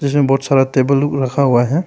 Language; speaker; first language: Hindi; non-native, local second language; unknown